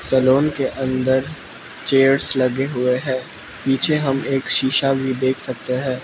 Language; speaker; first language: Hindi; non-native, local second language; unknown